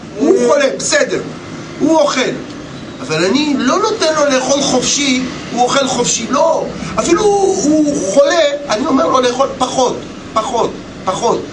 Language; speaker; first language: Hebrew; non-native, fluent; Russian